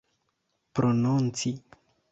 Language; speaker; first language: Esperanto; non-native, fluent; Kinyarwanda